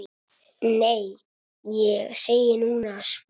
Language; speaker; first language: Icelandic; non-native, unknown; Italian